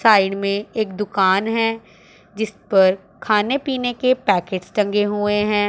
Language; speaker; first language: Hindi; non-native, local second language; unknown